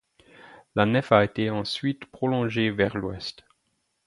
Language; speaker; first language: French; non-native, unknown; German